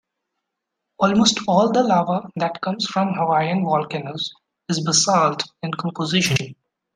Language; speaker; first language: English; non-native, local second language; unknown